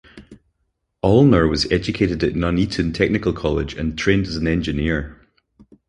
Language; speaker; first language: English; native; English